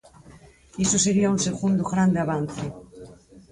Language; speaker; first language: Galician; native; Galician